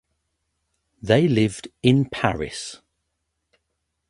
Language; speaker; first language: English; native; English